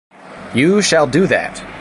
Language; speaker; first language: English; native; English